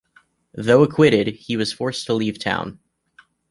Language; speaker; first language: English; native; English